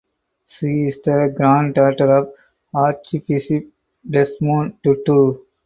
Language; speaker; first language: English; non-native, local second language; Tamil